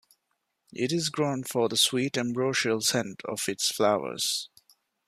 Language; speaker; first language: English; non-native, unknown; Divehi